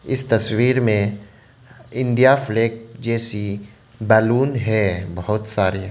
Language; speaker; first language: Hindi; non-native, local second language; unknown